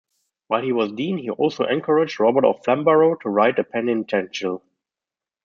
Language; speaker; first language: English; non-native, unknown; German